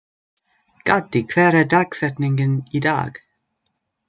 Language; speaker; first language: Icelandic; non-native, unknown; English